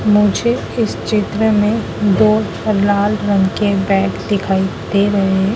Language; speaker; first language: Hindi; native; Hindi